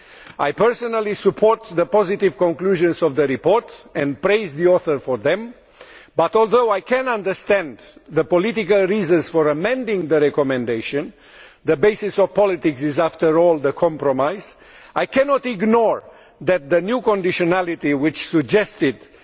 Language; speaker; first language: English; non-native, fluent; Romanian